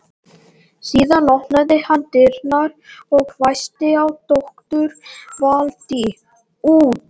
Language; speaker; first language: Icelandic; non-native, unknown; Latvian